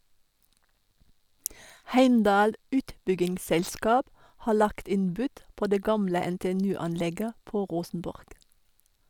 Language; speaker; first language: Norwegian; non-native, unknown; German